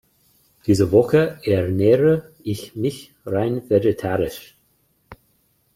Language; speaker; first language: German; non-native, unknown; English